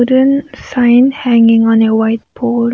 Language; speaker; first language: English; non-native, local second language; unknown